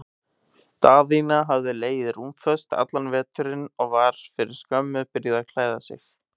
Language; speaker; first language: Icelandic; native; Icelandic